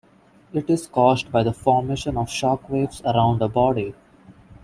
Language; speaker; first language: English; non-native, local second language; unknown